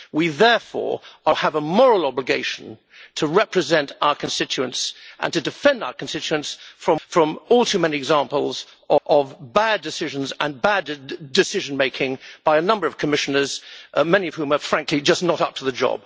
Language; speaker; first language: English; native; English